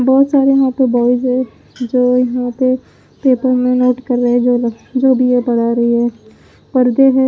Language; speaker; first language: Hindi; non-native, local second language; Punjabi